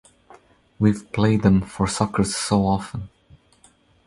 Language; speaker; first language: English; non-native, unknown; Croatian